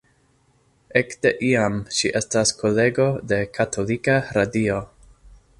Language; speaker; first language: Esperanto; non-native, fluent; English